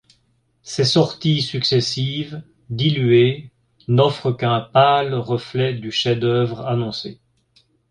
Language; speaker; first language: French; native; French